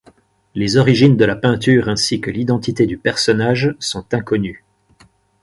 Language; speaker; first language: French; native; French